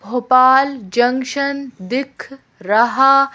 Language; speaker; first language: Hindi; native; Hindi